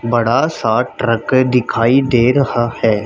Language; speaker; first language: Hindi; native; Hindi